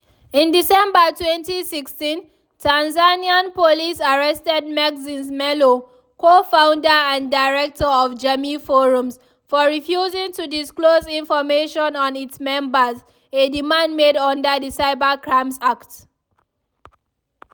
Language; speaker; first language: English; non-native, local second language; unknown